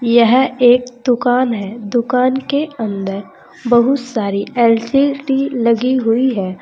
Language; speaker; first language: Hindi; native; Hindi